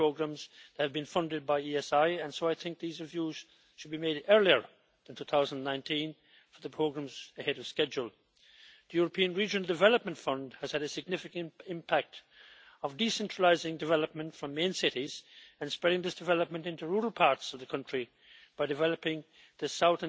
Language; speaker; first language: English; native; English